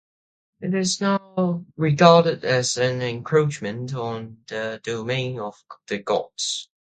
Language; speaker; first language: English; non-native, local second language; Cantonese